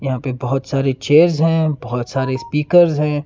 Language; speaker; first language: Hindi; non-native, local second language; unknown